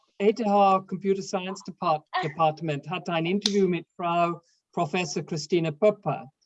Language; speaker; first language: German; non-native, fluent; English